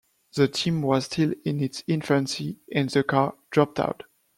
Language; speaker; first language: English; non-native, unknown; French